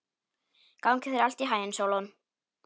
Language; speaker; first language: Icelandic; non-native, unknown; Polish